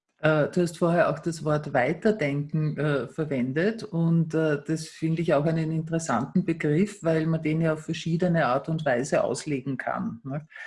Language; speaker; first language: German; native; German